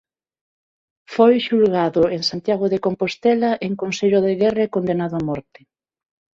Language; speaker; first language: Galician; non-native, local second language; Spanish